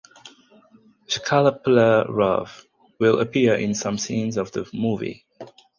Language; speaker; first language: English; non-native, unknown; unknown